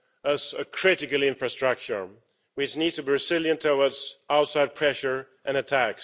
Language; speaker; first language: English; non-native, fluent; Swedish